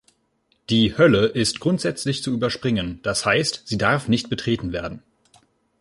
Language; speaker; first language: German; native; German